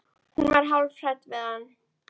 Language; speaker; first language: Icelandic; native; Icelandic